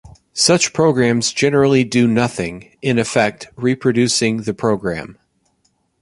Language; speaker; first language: English; native; English